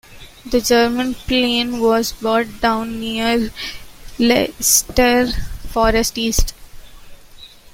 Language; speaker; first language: English; non-native, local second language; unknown